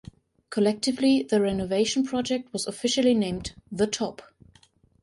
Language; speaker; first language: English; non-native, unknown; German